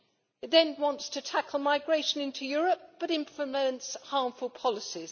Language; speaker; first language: English; native; English